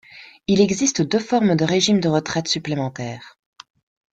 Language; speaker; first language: French; non-native, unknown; Spanish